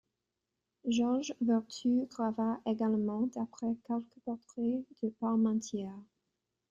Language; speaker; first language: French; non-native, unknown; English